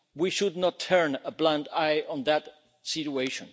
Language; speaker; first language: English; non-native, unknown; Spanish